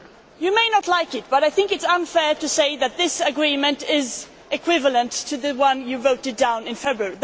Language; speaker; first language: English; non-native, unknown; Swedish